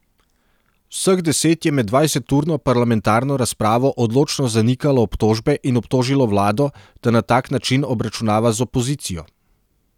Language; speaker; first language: Slovenian; non-native, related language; Serbian